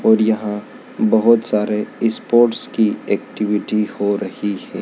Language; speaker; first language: Hindi; native; Hindi